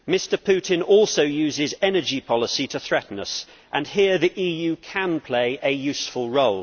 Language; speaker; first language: English; native; English